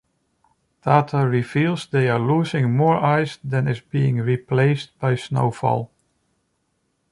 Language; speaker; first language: English; non-native, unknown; Dutch